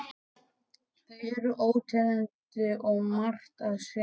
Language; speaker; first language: Icelandic; native; Icelandic